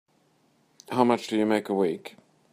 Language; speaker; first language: English; native; English